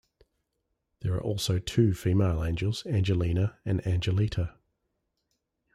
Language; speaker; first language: English; native; English